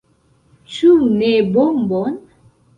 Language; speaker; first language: Esperanto; non-native, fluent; Central Kurdish